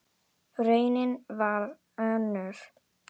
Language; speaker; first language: Icelandic; non-native, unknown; Indonesian